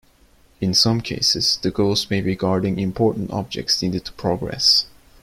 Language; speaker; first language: English; non-native, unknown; Turkish